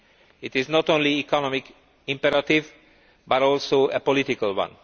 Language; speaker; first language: English; non-native, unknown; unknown